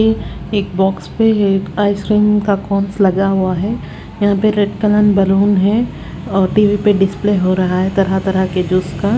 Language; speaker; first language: Hindi; native; Hindi